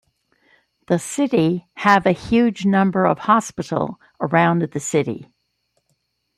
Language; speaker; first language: English; native; English